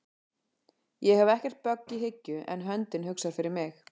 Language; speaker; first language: Icelandic; native; Icelandic